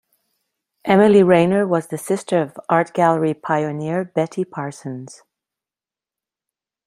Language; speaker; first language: English; non-native, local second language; French